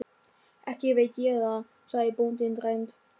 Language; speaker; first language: Icelandic; non-native, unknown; German